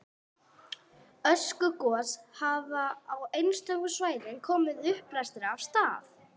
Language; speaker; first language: Icelandic; non-native, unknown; English